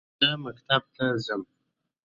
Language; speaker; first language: English; non-native, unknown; Pashto